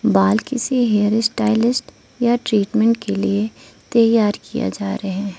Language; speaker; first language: Hindi; non-native, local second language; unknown